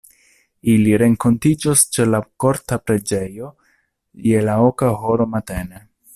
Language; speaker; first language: Esperanto; non-native, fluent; Italian